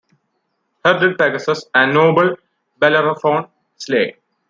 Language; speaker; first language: English; non-native, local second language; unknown